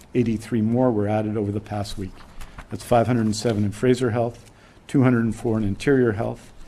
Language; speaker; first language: English; native; English